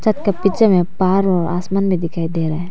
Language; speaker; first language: Hindi; non-native, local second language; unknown